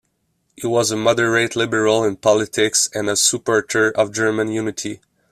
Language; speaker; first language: English; non-native, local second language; French